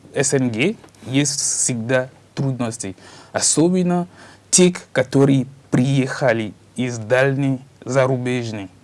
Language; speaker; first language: Russian; non-native, learner; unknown